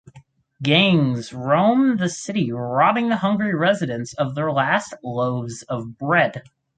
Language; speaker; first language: English; native; English